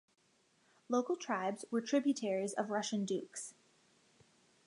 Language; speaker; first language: English; native; English